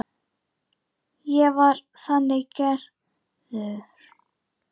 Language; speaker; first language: Icelandic; native; Icelandic